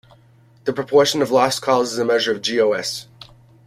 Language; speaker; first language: English; native; English